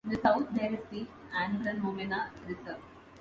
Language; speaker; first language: English; non-native, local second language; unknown